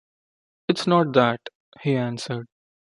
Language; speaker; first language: English; non-native, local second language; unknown